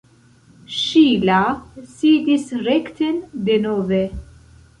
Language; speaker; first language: Esperanto; non-native, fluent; Central Kurdish